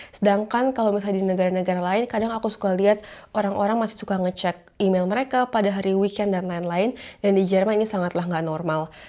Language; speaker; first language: Indonesian; native; Indonesian